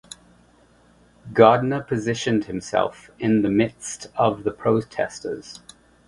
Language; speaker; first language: English; native; English